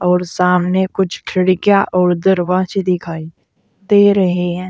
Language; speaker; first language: Hindi; native; Hindi